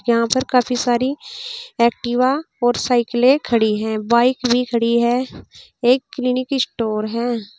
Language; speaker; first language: Hindi; native; Hindi